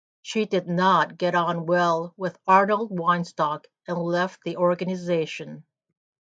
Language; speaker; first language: English; native; English